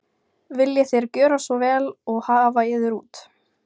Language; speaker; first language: Icelandic; non-native, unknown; Ukrainian